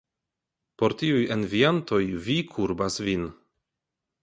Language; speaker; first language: Esperanto; non-native, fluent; Polish